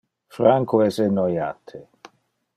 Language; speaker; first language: Interlingua; non-native, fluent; Dutch